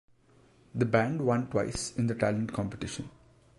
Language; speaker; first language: English; non-native, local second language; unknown